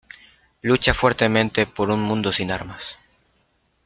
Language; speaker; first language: Spanish; native; Spanish